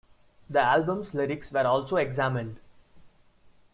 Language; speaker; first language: English; non-native, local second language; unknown